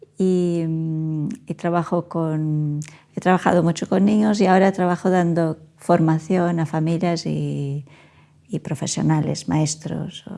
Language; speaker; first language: Spanish; non-native, fluent; Portuguese